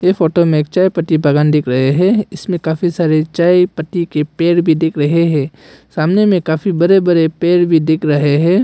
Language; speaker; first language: Hindi; non-native, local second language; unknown